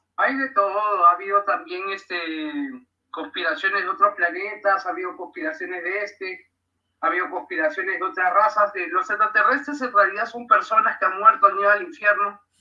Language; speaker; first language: Spanish; native; Spanish